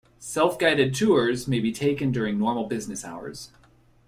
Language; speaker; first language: English; native; English